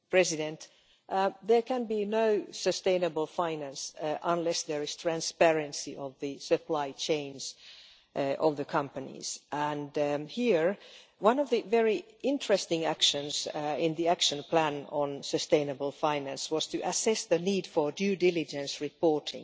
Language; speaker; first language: English; non-native, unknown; Finnish